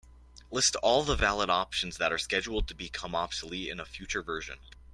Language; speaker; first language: English; native; English